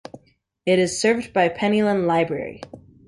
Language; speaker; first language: English; native; English